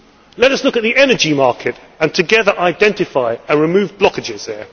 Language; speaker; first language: English; native; English